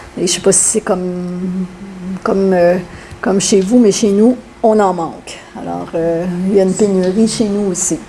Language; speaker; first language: French; native; French